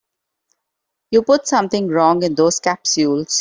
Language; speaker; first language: English; non-native, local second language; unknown